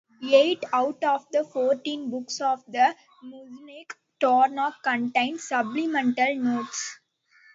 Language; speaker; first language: English; non-native, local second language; Tamil